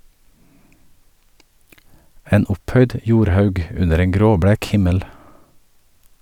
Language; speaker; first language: Norwegian; native; Norwegian